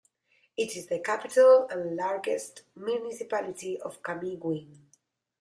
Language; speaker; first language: English; non-native, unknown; Spanish